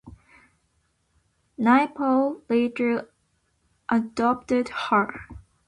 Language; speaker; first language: English; non-native, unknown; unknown